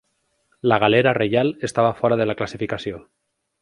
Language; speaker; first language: Catalan; native; Catalan